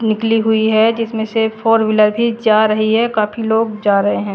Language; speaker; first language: Hindi; native; Hindi